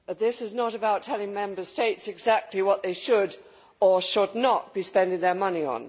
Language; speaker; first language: English; native; English